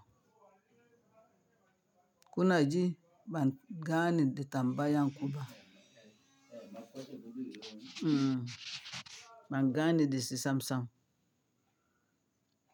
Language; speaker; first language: Hausa; non-native, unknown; Yoruba